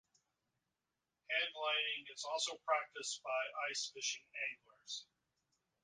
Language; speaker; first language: English; native; English